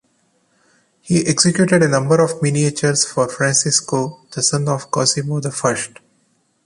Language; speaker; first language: English; non-native, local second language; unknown